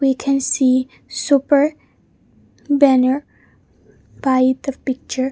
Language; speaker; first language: English; non-native, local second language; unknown